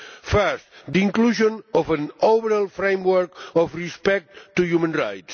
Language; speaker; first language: English; non-native, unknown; Catalan